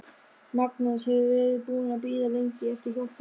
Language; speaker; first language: Icelandic; non-native, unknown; German